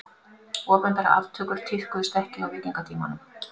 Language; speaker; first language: Icelandic; native; Icelandic